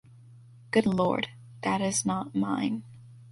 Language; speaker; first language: English; native; English